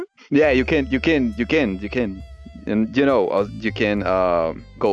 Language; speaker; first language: English; non-native, learner; Spanish